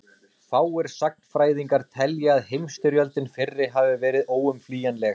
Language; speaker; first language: Icelandic; native; Icelandic